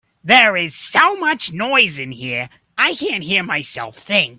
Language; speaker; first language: English; native; English